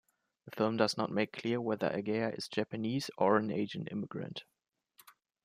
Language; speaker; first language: English; non-native, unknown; German